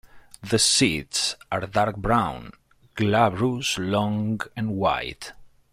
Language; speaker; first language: English; non-native, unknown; Spanish